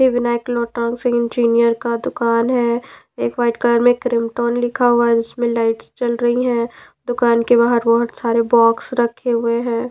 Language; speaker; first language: Hindi; non-native, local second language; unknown